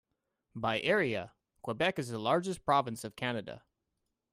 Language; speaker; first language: English; native; English